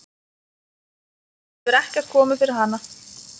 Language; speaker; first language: Icelandic; non-native, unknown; Lithuanian